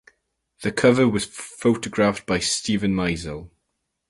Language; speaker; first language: English; native; English